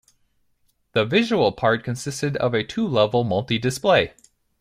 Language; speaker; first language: English; native; English